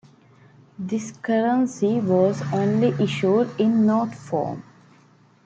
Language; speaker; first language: English; native; English